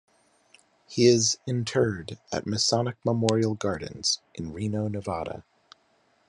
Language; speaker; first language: English; native; English